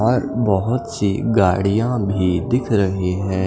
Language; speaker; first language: Hindi; non-native, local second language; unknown